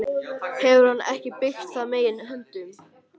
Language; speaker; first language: Icelandic; native; Icelandic